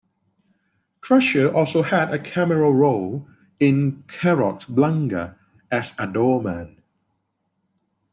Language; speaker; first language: English; non-native, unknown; Thai